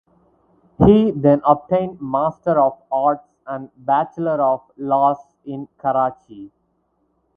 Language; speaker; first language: English; non-native, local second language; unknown